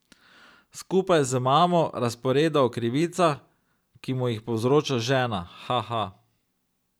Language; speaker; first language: Slovenian; native; Slovenian